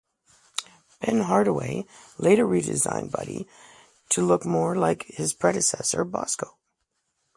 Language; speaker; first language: English; native; English